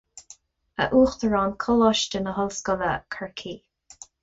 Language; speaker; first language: Irish; non-native, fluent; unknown